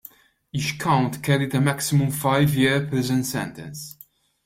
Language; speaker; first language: English; non-native, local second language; Maltese